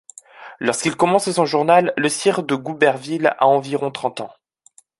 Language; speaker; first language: French; native; French